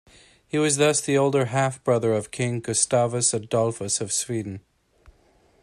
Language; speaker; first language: English; native; English